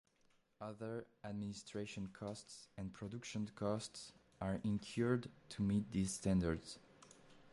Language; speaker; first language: English; non-native, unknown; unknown